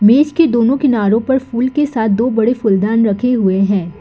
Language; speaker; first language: Hindi; non-native, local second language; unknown